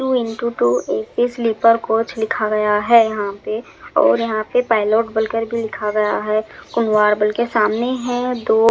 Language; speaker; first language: Hindi; non-native, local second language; Punjabi